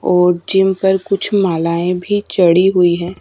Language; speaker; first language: Hindi; native; Hindi